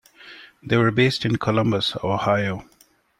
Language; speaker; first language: English; non-native, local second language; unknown